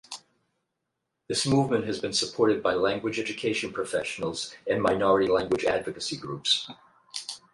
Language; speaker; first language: English; native; English